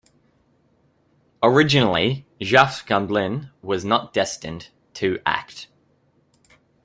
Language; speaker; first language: English; native; English